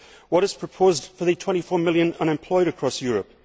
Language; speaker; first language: English; native; English